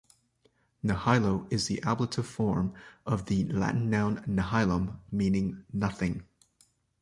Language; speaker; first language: English; native; English